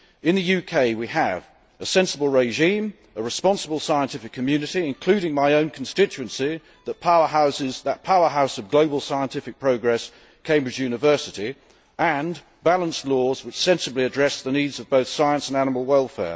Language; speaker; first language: English; native; English